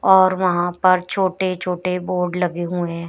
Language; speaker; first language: Hindi; native; Hindi